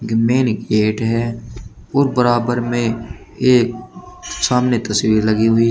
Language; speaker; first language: Hindi; native; Hindi